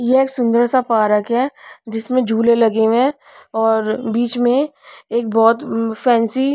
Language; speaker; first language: Hindi; non-native, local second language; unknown